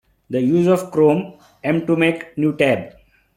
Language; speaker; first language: English; non-native, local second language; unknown